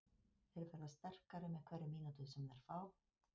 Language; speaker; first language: Icelandic; native; Icelandic